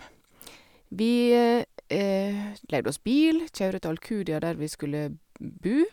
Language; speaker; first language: Norwegian; native; Norwegian